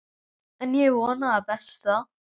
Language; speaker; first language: Icelandic; native; Icelandic